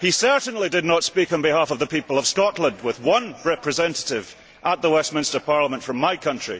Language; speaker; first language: English; early bilingual, heritage; English